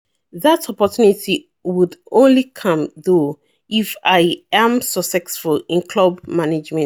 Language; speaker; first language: English; non-native, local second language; Yoruba